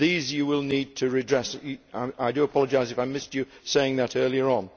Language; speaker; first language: English; native; English